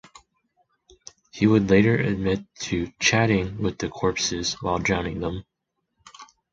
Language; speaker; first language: English; non-native, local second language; Chinese